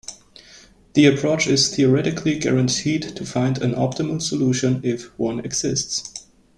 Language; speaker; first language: English; non-native, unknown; German